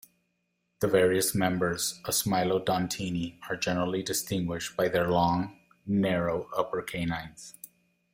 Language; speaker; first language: English; non-native, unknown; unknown